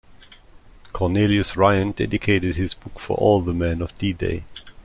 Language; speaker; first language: English; non-native, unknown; German